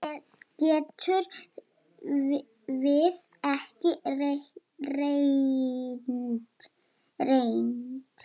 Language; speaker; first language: Icelandic; non-native, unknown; Lithuanian